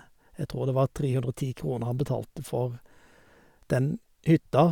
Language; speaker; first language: Norwegian; native; Norwegian